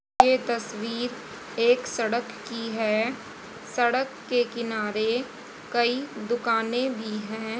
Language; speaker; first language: Hindi; native; Hindi